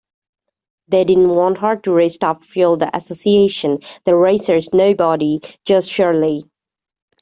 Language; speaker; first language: English; native; English